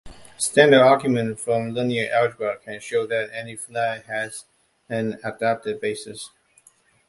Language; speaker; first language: English; non-native, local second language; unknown